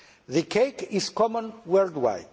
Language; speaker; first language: English; non-native, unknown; Greek